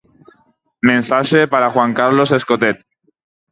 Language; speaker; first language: Galician; non-native, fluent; Spanish